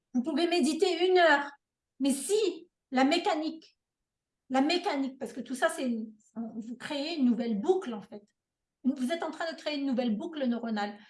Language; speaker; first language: French; non-native, local second language; Malagasy